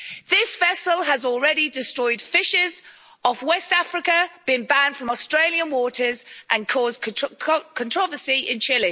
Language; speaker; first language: English; native; English